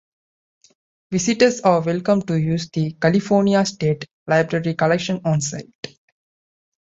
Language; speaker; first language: English; non-native, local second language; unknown